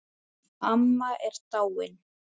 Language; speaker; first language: Icelandic; native; Icelandic